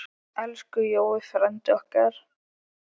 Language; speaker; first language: Icelandic; native; Icelandic